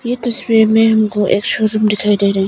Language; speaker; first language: Hindi; non-native, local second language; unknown